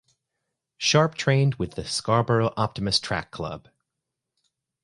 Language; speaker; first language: English; native; English